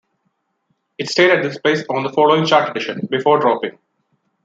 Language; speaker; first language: English; non-native, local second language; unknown